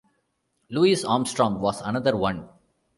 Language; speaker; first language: English; non-native, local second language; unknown